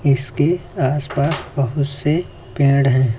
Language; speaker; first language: Hindi; native; Hindi